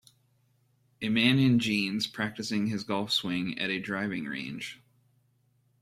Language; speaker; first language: English; native; English